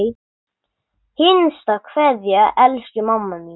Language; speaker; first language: Icelandic; non-native, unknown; English